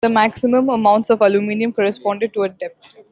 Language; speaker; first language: English; non-native, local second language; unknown